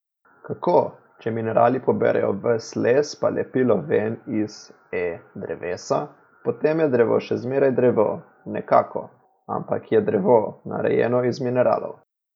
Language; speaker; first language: Slovenian; native; Slovenian